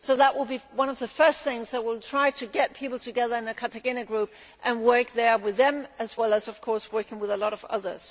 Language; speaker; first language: English; non-native, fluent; Danish